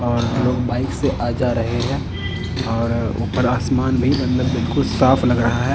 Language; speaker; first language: Hindi; non-native, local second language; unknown